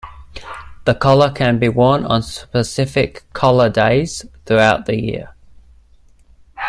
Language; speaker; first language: English; native; English